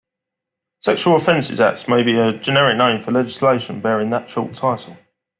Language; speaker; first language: English; native; English